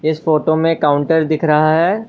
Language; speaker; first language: Hindi; non-native, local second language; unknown